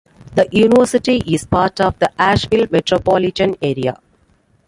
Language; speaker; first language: English; non-native, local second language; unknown